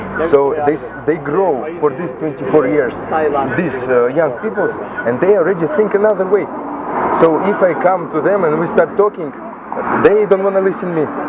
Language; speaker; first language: English; non-native, fluent; Russian